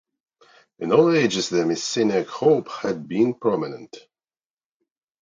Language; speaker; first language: English; non-native, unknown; Russian